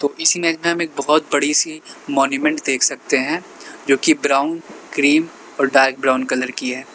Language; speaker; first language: Hindi; native; Hindi